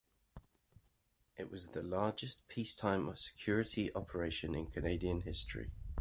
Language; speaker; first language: English; native; English